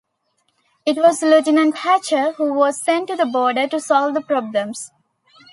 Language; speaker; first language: English; non-native, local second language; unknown